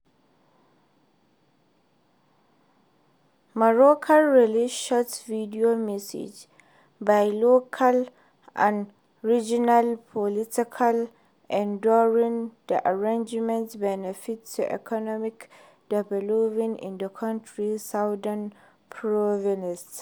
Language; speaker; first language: English; non-native, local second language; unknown